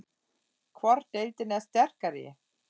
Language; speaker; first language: Icelandic; non-native, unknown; German